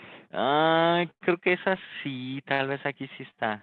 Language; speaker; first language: Spanish; native; Spanish